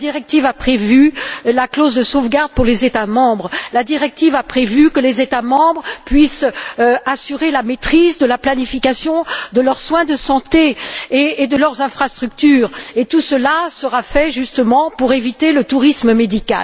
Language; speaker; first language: French; native; French